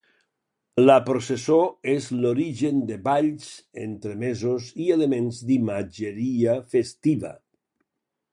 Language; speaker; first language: Catalan; native; Catalan